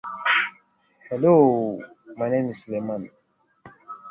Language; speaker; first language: English; non-native, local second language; Hausa